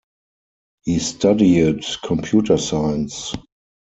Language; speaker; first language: English; non-native, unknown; German